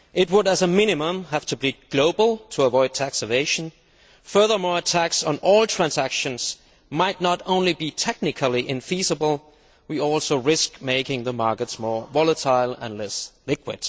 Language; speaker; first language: English; non-native, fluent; Danish